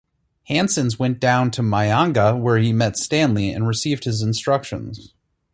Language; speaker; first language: English; native; English